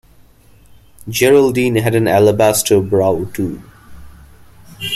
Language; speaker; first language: English; non-native, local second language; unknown